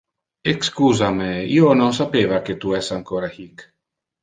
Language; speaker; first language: Interlingua; non-native, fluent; Italian